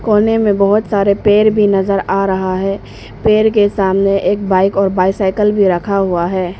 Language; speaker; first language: Hindi; non-native, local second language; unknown